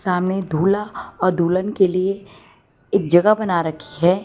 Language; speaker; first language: Hindi; non-native, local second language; Gujarati